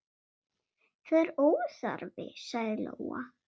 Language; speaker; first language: Icelandic; non-native, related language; Swedish